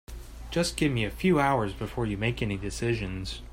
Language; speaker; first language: English; native; English